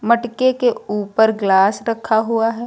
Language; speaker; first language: Hindi; native; Hindi